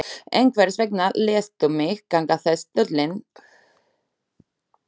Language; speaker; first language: Icelandic; non-native, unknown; Slovak